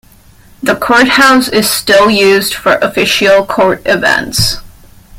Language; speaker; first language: English; non-native, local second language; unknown